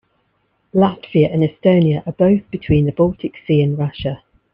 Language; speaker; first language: English; native; English